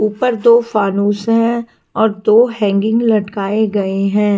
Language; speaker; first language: Hindi; non-native, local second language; Punjabi